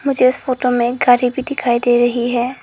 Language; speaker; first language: Hindi; non-native, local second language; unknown